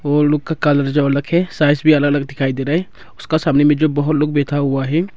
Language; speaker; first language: Hindi; non-native, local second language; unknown